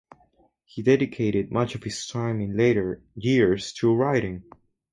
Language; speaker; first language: English; non-native, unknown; Spanish